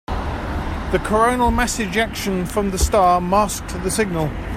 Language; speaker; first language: English; native; English